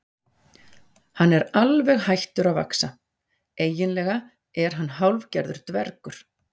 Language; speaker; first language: Icelandic; native; Icelandic